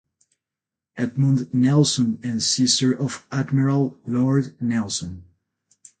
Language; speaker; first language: English; non-native, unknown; Spanish